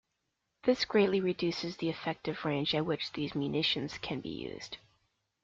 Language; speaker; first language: English; native; English